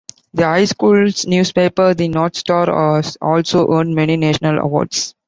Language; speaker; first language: English; non-native, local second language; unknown